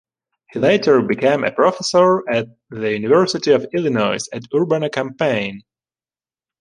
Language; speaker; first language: English; non-native, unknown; Ukrainian